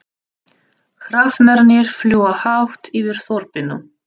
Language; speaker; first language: Icelandic; non-native, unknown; Russian